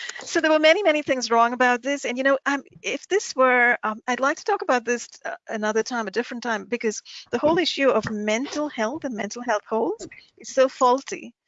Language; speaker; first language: English; non-native, local second language; Tamil